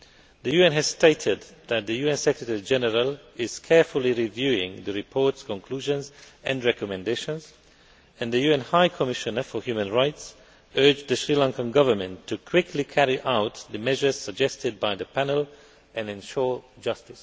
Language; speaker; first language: English; non-native, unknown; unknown